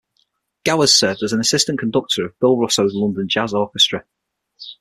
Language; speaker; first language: English; native; English